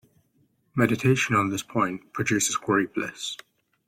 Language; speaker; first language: English; native; English